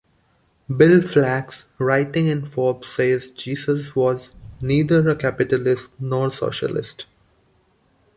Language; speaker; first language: English; non-native, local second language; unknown